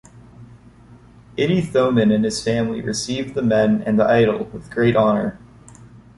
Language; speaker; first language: English; native; English